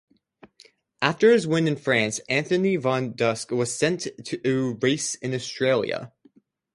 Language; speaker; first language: English; native; English